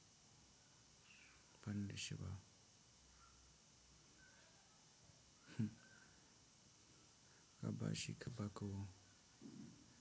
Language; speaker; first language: Hausa; non-native, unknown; Tiv